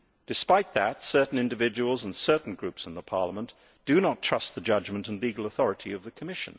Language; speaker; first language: English; native; English